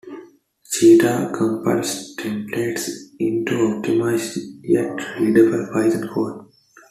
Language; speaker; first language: English; non-native, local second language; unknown